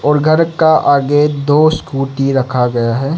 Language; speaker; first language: Hindi; non-native, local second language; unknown